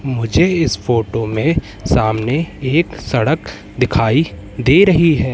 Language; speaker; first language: Hindi; native; Hindi